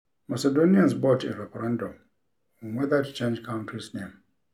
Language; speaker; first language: English; non-native, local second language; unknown